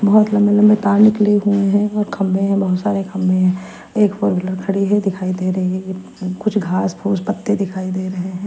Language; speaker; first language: Hindi; non-native, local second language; Punjabi